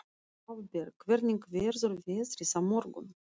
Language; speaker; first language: Icelandic; non-native, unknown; Russian